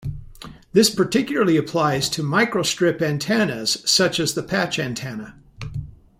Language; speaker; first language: English; native; English